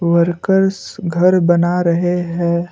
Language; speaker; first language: Hindi; non-native, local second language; Assamese